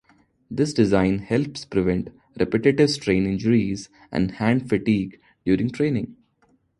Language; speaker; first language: English; non-native, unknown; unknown